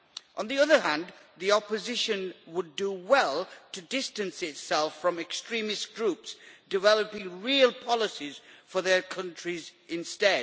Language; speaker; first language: English; native; English